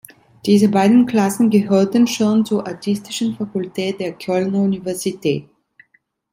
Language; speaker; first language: German; non-native, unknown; Italian